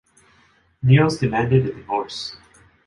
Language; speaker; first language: English; non-native, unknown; Japanese